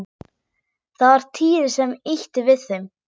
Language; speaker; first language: Icelandic; non-native, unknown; German